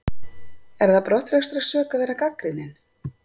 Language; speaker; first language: Icelandic; native; Icelandic